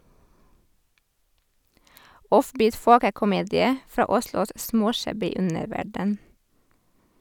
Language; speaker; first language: Norwegian; non-native, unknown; Hungarian